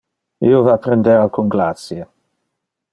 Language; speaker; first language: Interlingua; non-native, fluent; Dutch